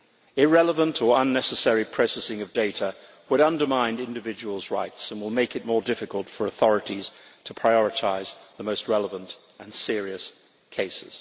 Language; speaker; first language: English; native; English